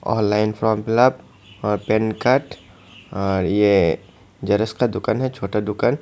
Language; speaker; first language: Hindi; non-native, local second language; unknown